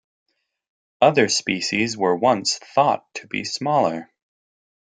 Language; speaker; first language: English; native; English